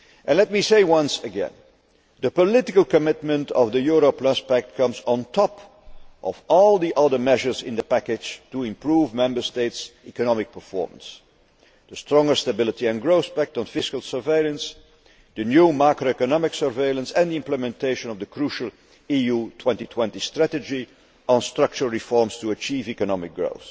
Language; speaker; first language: English; non-native, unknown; Dutch